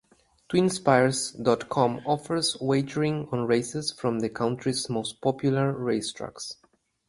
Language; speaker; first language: English; native; English